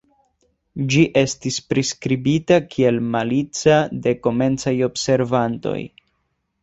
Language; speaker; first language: Esperanto; non-native, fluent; Spanish